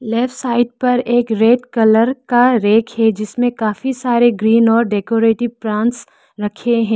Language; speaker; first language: Hindi; non-native, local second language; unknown